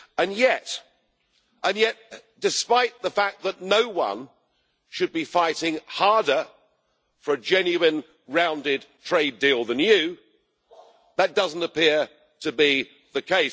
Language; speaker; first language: English; native; English